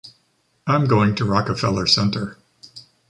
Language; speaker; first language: English; native; English